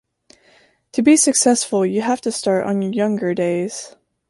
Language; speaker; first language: English; native; English